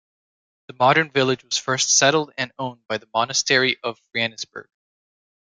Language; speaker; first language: English; native; English